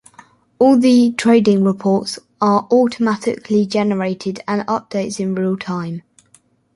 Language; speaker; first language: English; native; English